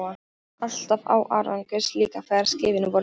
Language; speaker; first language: Icelandic; non-native, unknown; Polish